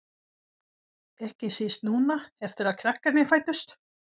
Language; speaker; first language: Icelandic; non-native, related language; Swedish